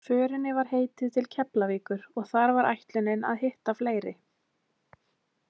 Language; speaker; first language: Icelandic; native; Icelandic